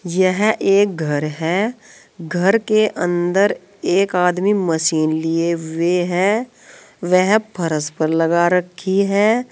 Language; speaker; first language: Hindi; native; Hindi